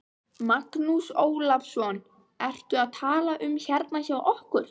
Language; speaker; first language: Icelandic; native; Icelandic